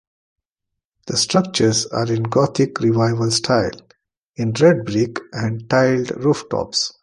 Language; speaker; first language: English; non-native, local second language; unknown